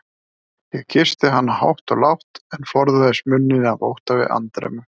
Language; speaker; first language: Icelandic; native; Icelandic